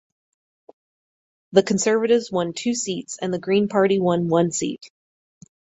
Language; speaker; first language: English; native; English